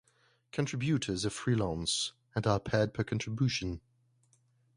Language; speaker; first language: English; non-native, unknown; French